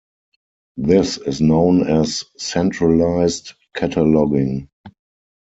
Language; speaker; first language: English; non-native, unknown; German